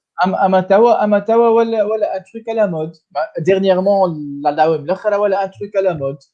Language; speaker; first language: French; non-native, local second language; Arabic